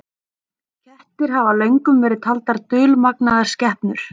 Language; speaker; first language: Icelandic; native; Icelandic